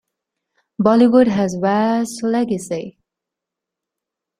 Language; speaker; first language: English; non-native, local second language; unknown